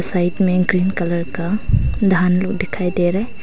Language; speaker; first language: Hindi; non-native, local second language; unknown